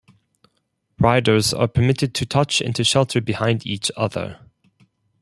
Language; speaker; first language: English; non-native, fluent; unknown